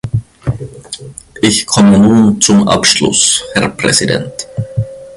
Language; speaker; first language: German; non-native, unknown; Finnish